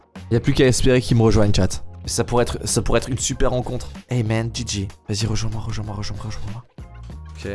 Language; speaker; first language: French; native; French